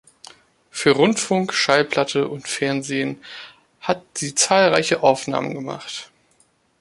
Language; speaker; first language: German; native; German